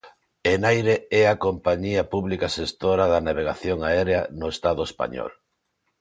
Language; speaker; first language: Galician; non-native, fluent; Spanish